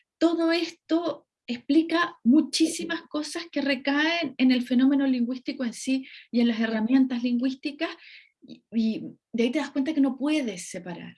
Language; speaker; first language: Spanish; native; Spanish